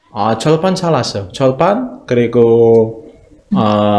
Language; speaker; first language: Korean; non-native, learner; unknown